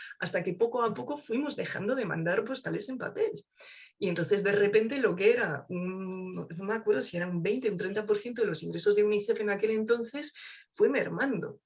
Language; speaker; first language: Spanish; non-native, fluent; French